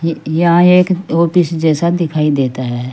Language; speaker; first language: Hindi; native; Hindi